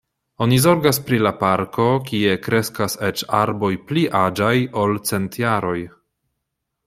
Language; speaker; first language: Esperanto; non-native, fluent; Polish